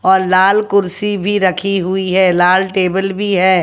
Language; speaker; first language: Hindi; native; Hindi